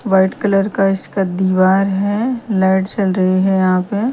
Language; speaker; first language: Hindi; non-native, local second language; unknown